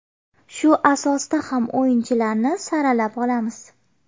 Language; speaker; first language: Uzbek; native; Uzbek